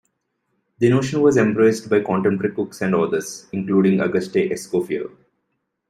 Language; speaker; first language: English; non-native, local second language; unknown